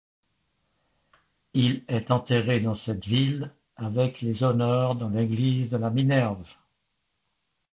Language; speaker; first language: French; native; French